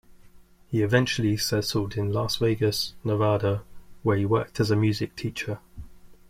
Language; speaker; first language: English; native; English